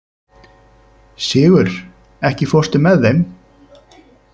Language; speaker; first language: Icelandic; native; Icelandic